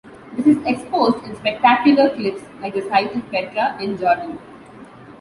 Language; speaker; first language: English; non-native, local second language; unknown